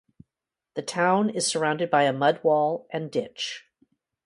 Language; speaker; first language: English; native; English